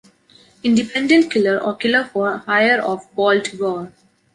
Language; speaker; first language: English; non-native, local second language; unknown